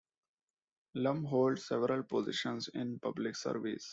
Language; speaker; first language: English; non-native, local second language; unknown